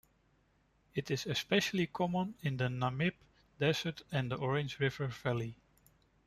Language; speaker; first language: English; non-native, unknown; Dutch